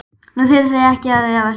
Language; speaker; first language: Icelandic; native; Icelandic